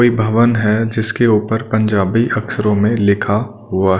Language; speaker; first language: Hindi; non-native, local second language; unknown